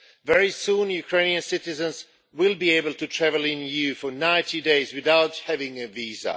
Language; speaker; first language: English; non-native, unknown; Swedish